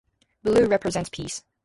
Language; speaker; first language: English; native; English